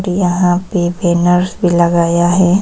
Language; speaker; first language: Hindi; non-native, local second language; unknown